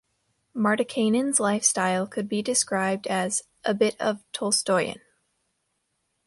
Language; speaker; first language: English; native; English